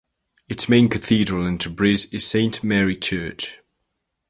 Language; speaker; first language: English; native; English